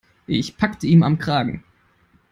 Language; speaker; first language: English; non-native, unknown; German